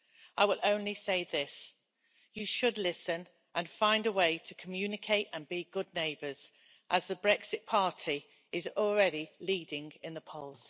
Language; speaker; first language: English; native; English